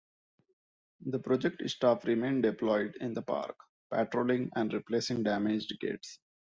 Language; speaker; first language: English; non-native, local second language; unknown